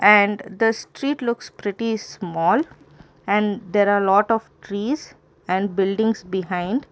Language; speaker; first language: English; non-native, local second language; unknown